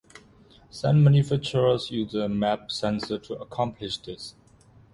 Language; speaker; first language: English; native; English